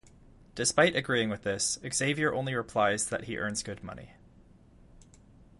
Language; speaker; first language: English; native; English